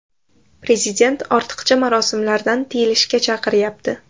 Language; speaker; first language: Uzbek; native; Uzbek